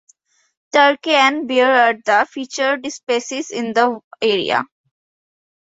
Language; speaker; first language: English; non-native, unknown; Bangla